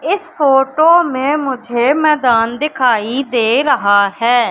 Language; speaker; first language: Hindi; native; Hindi